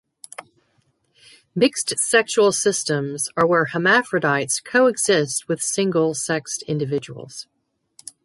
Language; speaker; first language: English; native; English